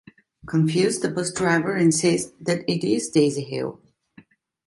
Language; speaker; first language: English; non-native, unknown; Italian